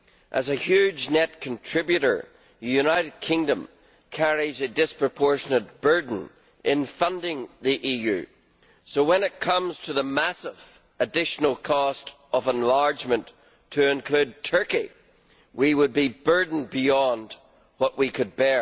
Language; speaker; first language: English; native; English